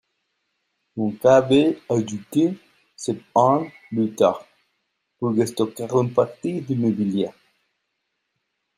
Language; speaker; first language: French; non-native, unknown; Spanish